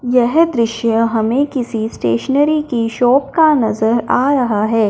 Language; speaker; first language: Hindi; non-native, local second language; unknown